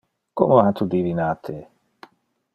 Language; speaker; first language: Interlingua; non-native, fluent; Dutch